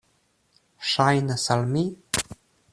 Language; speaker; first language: Esperanto; non-native, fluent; Russian